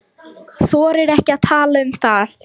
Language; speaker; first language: Icelandic; non-native, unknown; Lithuanian